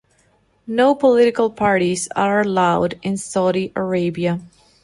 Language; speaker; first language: English; non-native, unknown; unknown